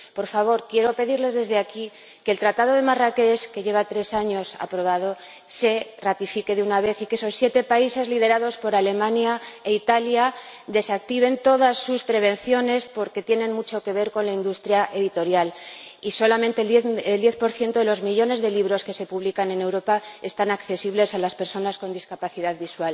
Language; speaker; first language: Spanish; native; Spanish